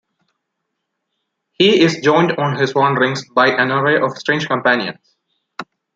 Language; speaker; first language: English; non-native, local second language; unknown